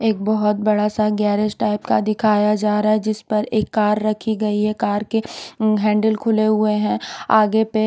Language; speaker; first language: Hindi; non-native, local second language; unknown